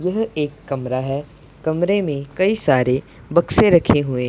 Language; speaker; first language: Hindi; non-native, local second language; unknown